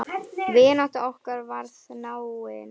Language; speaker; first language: Icelandic; native; Icelandic